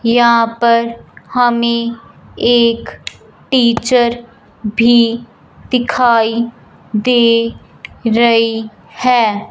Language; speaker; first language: Hindi; non-native, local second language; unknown